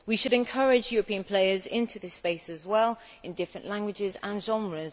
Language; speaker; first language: English; native; English